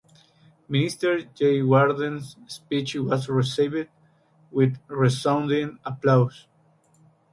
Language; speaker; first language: English; native; English